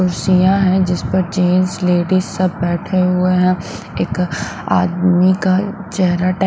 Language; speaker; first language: Hindi; non-native, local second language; Punjabi